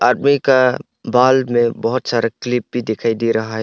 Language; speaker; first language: Hindi; non-native, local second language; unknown